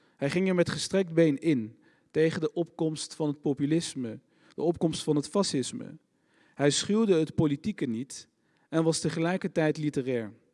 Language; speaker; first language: Dutch; early bilingual, other home language; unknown